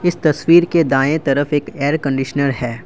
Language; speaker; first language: Hindi; non-native, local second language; Assamese